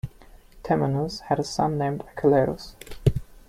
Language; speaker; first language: English; non-native, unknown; German